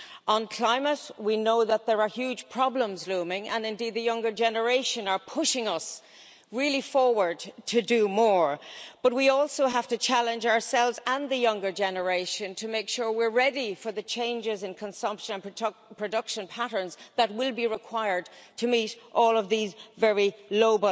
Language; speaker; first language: English; native; English